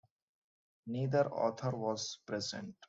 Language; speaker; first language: English; non-native, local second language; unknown